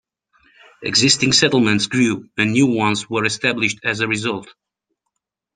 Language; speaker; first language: English; native; English